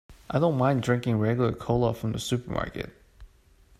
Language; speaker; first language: English; non-native, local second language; Cantonese